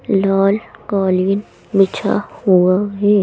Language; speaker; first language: Hindi; native; Hindi